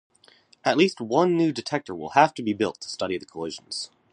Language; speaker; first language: English; native; English